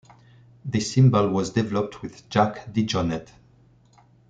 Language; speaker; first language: English; non-native, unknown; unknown